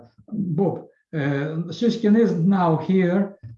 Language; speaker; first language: English; non-native, learner; Russian